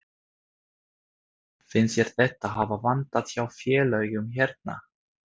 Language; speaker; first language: Icelandic; non-native, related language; Swedish